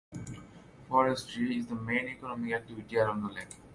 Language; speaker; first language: English; non-native, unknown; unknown